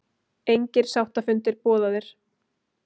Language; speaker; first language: Icelandic; native; Icelandic